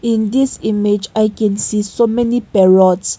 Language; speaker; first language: English; non-native, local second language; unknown